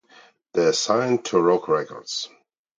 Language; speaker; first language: English; non-native, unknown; Russian